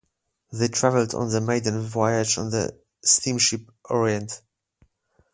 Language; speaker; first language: English; non-native, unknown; Polish